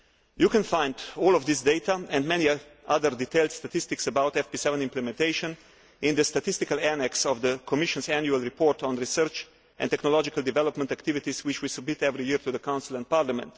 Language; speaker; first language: English; non-native, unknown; Slovenian